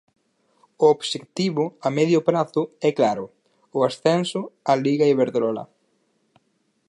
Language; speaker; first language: Galician; native; Galician